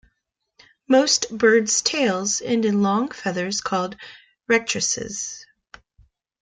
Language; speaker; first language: English; native; English